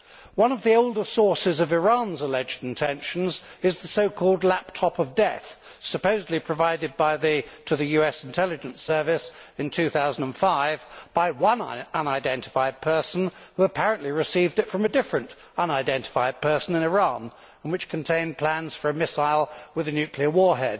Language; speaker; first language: English; native; English